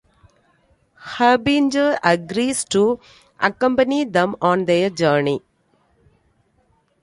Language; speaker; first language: English; non-native, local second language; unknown